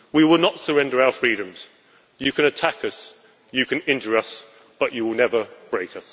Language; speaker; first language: English; native; English